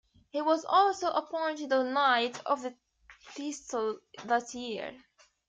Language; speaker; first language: English; native; English